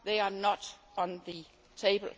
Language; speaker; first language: English; non-native, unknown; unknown